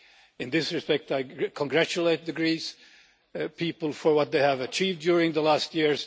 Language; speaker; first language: English; non-native, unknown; Finnish